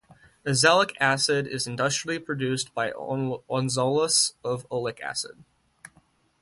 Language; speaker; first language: English; native; English